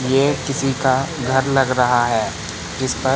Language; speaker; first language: Hindi; native; Hindi